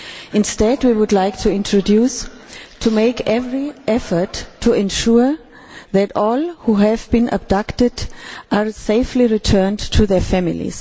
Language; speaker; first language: English; non-native, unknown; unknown